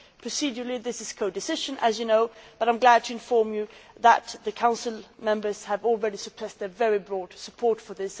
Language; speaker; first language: English; non-native, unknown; Swedish